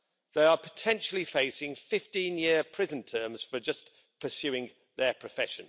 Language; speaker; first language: English; native; English